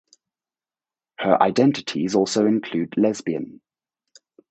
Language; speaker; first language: English; native; English